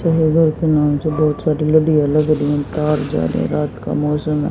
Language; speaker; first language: Hindi; native; Hindi